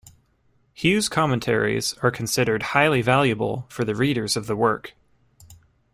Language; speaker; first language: English; native; English